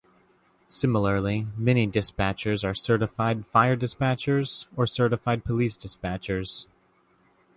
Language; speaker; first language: English; native; English